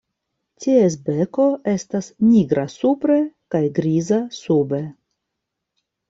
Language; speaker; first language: Esperanto; non-native, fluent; Russian